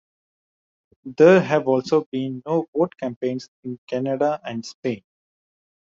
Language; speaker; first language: English; non-native, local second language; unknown